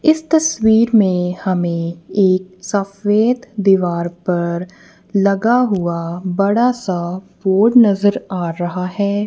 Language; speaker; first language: Hindi; non-native, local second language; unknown